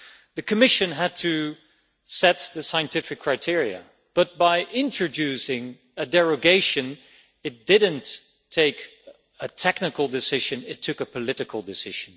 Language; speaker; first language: English; non-native, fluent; Dutch